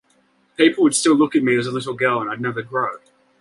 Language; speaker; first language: English; native; English